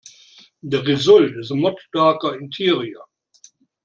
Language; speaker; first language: English; non-native, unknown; German